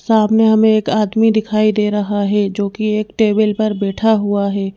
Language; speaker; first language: Hindi; native; Hindi